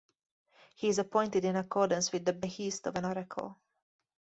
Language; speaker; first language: English; native; English